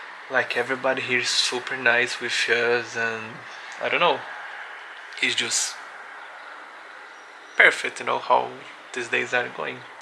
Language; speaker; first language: English; non-native, fluent; Portuguese